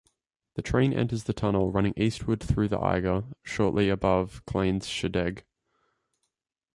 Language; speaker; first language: English; native; English